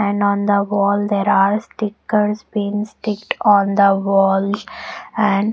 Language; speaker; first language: English; non-native, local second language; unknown